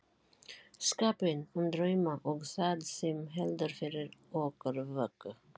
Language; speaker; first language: Icelandic; non-native, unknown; Filipino